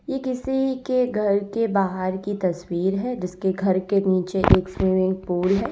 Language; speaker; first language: Hindi; native; Hindi